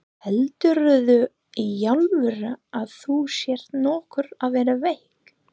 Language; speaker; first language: Icelandic; non-native, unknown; English